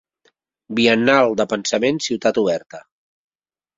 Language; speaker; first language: Catalan; native; Catalan